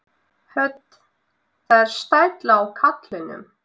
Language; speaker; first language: Icelandic; non-native, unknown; Russian